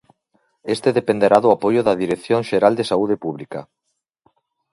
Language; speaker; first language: Galician; native; Galician